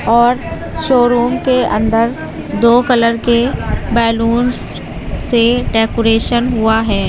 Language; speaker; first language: Hindi; native; Hindi